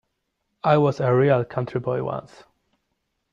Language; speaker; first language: English; non-native, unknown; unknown